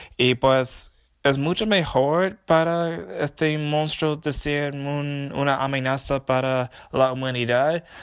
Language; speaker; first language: Spanish; non-native, learner; English